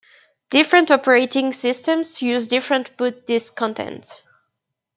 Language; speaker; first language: English; native; English